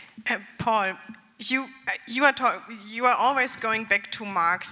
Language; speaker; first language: English; non-native, fluent; German